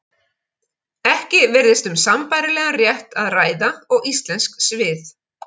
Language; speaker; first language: Icelandic; native; Icelandic